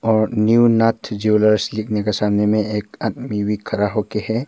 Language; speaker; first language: Hindi; early bilingual, other home language; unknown